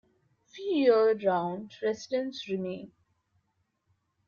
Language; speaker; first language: English; non-native, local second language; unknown